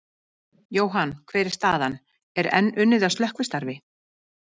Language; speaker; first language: Icelandic; native; Icelandic